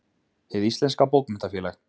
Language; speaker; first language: Icelandic; native; Icelandic